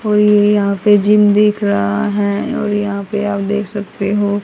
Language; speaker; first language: Hindi; native; Hindi